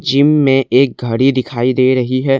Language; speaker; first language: Hindi; non-native, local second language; Assamese